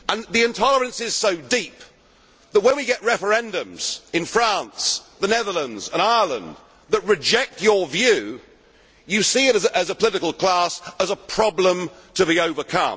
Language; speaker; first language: English; native; English